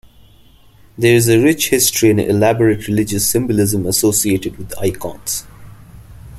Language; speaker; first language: English; non-native, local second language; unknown